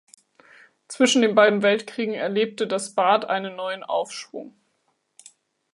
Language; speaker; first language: German; native; German